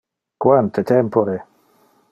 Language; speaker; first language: Interlingua; non-native, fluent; Dutch